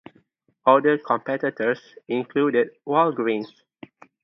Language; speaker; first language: English; non-native, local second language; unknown